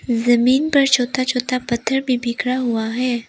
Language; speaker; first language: Hindi; non-native, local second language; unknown